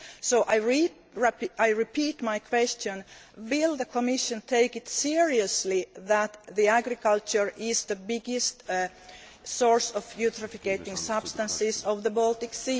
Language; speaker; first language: English; non-native, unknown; Finnish